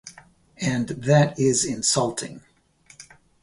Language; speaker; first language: English; native; English